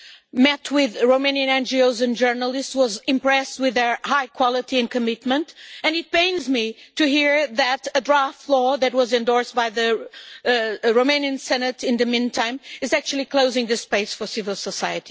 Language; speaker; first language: English; non-native, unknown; Portuguese